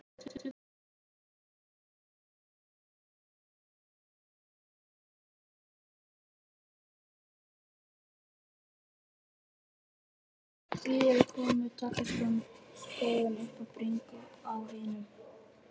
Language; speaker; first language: Icelandic; native; Icelandic